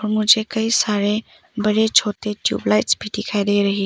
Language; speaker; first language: Hindi; non-native, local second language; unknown